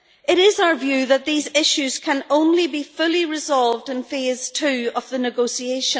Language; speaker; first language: English; native; English